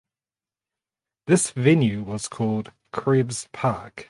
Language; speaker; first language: English; native; English